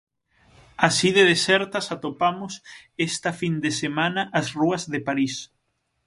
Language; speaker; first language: Galician; native; Galician